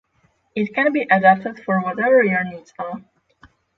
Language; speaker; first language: English; non-native, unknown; Polish